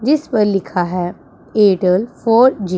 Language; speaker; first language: Hindi; non-native, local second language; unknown